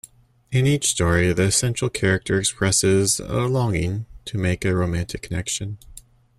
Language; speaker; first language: English; native; English